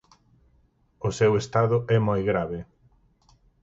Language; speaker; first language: Galician; native; Galician